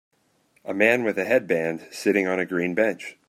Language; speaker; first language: English; native; English